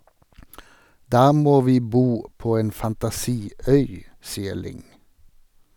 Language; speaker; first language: Norwegian; non-native, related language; Swedish